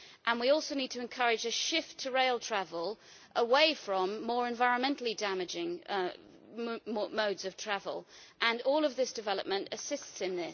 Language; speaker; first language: English; native; English